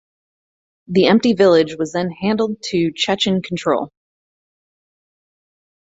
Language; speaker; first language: English; native; English